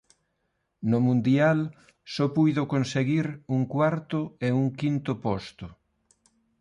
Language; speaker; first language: Galician; non-native, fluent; Spanish